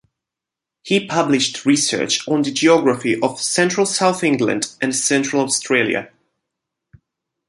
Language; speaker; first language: English; non-native, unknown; Italian